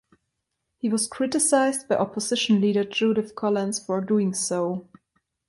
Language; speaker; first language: English; non-native, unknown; German